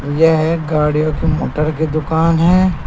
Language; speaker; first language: Hindi; native; Hindi